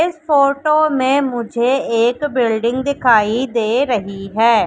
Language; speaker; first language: Hindi; native; Hindi